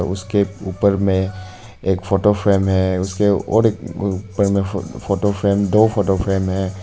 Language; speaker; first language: Hindi; non-native, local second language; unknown